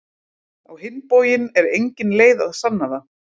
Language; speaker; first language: Icelandic; native; Icelandic